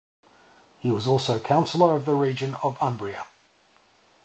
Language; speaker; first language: English; native; English